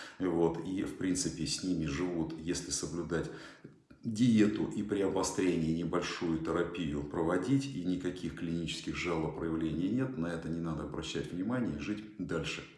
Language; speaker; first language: Russian; native; Russian